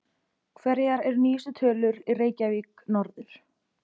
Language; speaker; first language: Icelandic; native; Icelandic